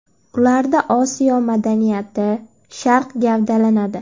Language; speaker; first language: Uzbek; native; Uzbek